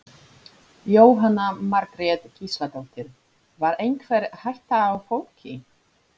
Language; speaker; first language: Icelandic; non-native, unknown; Polish